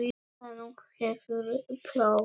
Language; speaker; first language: Icelandic; non-native, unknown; Polish